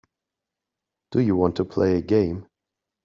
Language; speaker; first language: English; non-native, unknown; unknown